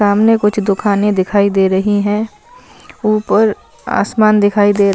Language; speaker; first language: Hindi; non-native, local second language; Punjabi